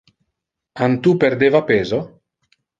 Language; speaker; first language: Interlingua; non-native, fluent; Italian